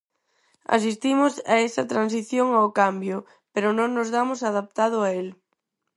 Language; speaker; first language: Galician; non-native, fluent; Spanish